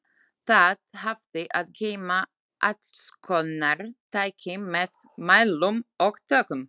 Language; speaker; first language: Icelandic; non-native, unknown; Slovak